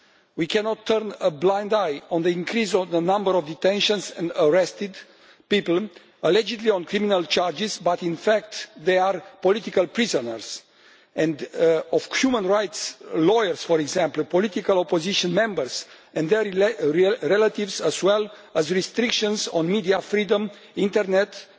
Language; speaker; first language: English; non-native, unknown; Romanian